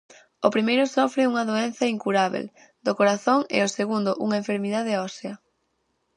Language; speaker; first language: Galician; native; Galician